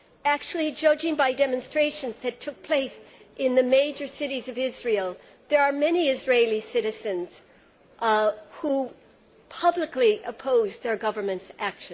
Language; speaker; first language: English; native; English